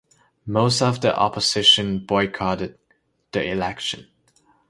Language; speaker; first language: English; non-native, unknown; Chinese